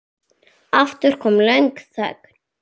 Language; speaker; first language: Icelandic; native; Icelandic